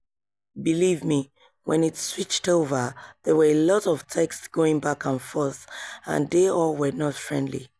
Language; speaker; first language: English; non-native, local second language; Yoruba